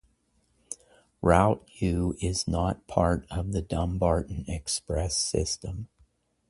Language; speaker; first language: English; native; English